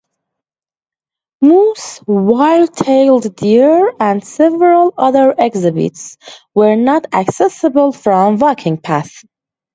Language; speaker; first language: English; non-native, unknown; Persian